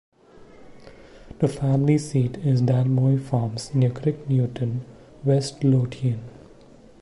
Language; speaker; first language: English; non-native, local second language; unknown